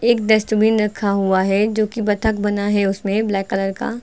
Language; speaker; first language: Hindi; native; Hindi